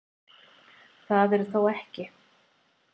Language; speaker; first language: Icelandic; native; Icelandic